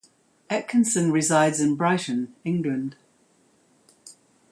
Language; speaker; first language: English; native; English